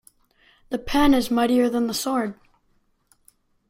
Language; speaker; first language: English; native; English